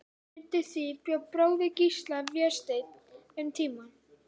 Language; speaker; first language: Icelandic; native; Icelandic